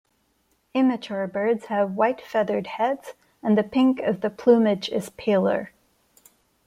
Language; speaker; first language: English; non-native, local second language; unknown